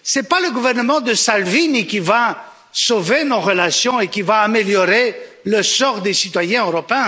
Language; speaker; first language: French; non-native, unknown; Romanian